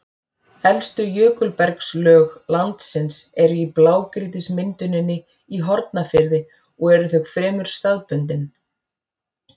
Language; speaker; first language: Icelandic; native; Icelandic